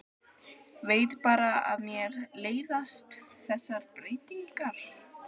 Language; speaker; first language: Icelandic; native; Icelandic